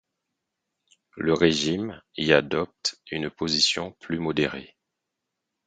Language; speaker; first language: French; non-native, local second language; Haitian Creole